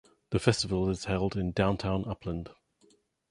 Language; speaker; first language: English; native; English